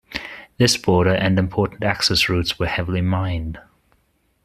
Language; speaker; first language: English; non-native, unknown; German